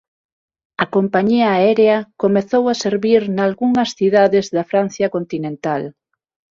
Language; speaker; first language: Galician; non-native, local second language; Spanish